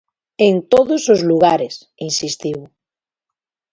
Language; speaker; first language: Galician; native; Galician